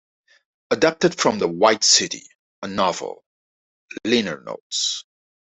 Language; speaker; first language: English; non-native, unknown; Dutch